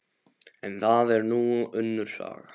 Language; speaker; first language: Icelandic; non-native, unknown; Polish